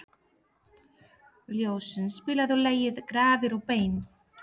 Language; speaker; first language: Icelandic; non-native, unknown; Polish